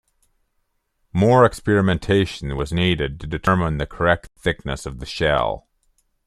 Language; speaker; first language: English; native; English